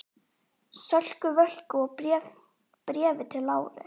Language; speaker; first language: Icelandic; native; Icelandic